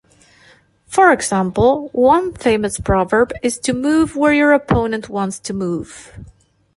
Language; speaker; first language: English; non-native, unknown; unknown